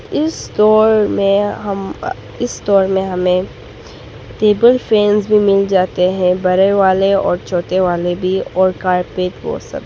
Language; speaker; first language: Hindi; non-native, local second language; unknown